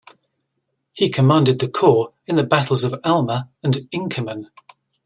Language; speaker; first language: English; native; English